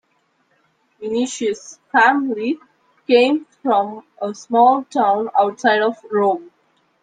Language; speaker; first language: English; non-native, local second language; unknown